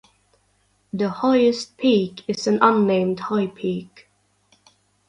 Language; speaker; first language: English; non-native, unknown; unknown